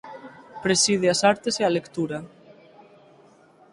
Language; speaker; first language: Galician; native; Galician